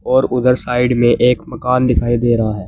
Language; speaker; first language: Hindi; native; Hindi